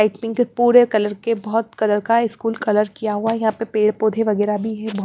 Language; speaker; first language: Hindi; non-native, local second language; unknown